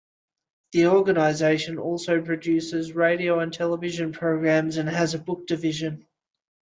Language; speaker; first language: English; native; English